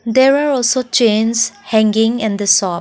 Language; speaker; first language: English; non-native, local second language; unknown